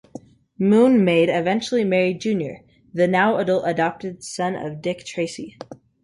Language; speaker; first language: English; native; English